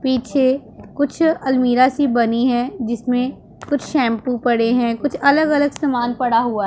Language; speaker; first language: Hindi; non-native, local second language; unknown